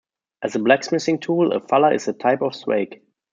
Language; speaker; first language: English; non-native, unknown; German